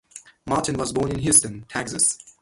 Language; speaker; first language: English; non-native, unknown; Persian